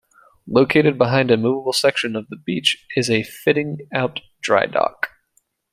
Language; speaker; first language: English; native; English